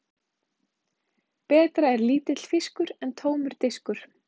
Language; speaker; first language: Icelandic; native; Icelandic